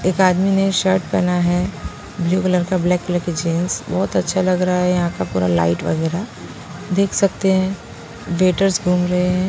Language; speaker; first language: Hindi; non-native, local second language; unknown